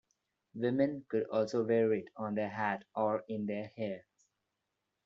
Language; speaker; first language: English; non-native, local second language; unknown